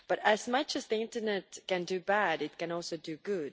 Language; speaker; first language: English; non-native, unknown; Estonian